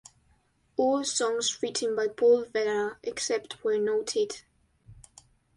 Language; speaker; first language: English; non-native, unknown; Spanish